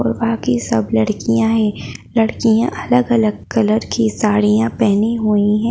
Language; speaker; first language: Hindi; native; Hindi